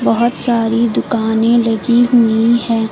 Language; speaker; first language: Hindi; native; Hindi